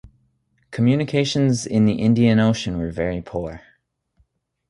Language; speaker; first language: English; native; English